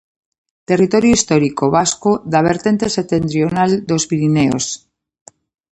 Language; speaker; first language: Galician; native; Galician